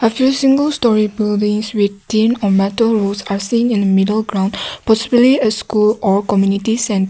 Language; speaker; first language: English; non-native, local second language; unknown